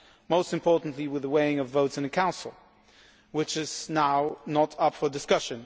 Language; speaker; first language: English; non-native, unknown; Polish